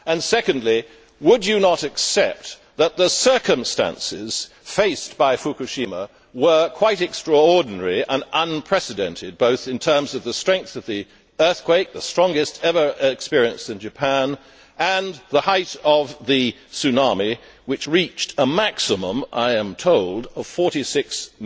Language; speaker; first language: English; native; English